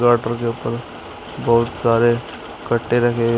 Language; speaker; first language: Hindi; native; Hindi